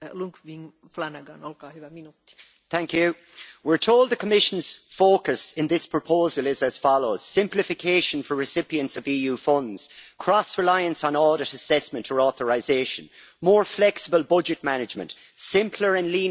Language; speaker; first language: English; native; English